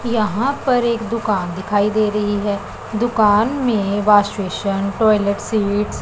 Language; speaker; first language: Hindi; non-native, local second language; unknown